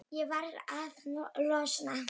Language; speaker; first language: Icelandic; non-native, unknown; Polish